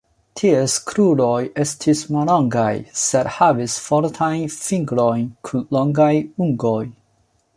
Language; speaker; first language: Esperanto; non-native, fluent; Chinese